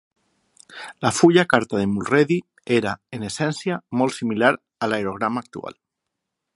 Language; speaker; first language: Catalan; non-native, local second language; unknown